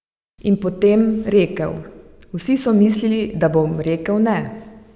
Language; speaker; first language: Slovenian; native; Slovenian